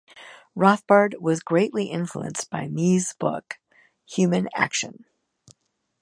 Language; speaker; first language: English; native; English